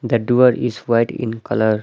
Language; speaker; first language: English; non-native, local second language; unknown